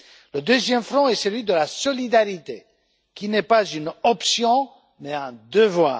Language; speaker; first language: French; non-native, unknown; Romanian